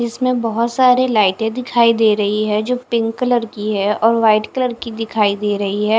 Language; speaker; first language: Hindi; non-native, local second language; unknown